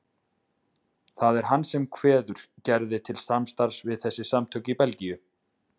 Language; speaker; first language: Icelandic; native; Icelandic